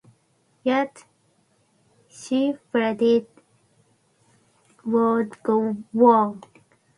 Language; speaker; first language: English; non-native, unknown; Japanese